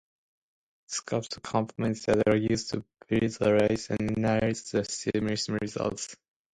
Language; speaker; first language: English; non-native, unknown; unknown